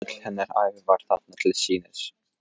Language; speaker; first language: Icelandic; non-native, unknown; Polish